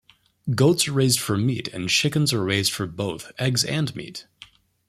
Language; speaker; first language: English; native; English